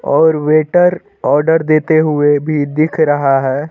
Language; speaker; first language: Hindi; native; Hindi